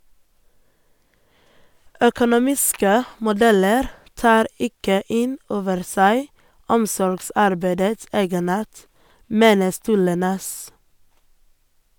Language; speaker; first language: Norwegian; non-native, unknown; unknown